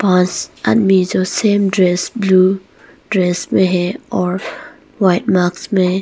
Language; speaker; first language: Hindi; non-native, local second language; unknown